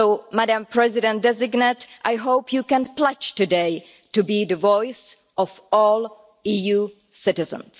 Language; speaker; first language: English; non-native, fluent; Czech